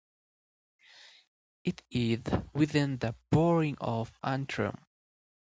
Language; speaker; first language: English; native; English